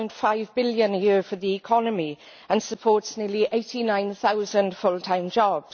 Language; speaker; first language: English; native; English